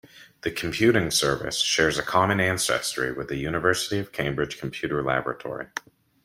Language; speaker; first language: English; native; English